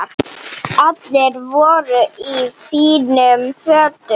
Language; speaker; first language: Icelandic; non-native, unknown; Slovenian